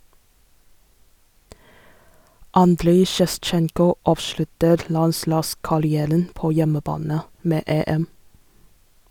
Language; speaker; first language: Norwegian; non-native, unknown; Chinese